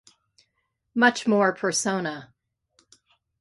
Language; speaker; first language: English; native; English